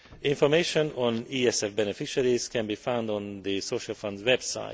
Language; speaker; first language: English; non-native, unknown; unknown